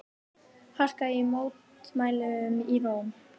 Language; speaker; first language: Icelandic; native; Icelandic